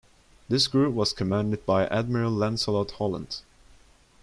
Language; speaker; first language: English; non-native, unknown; Turkish